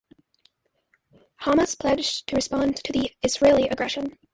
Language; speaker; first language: English; native; English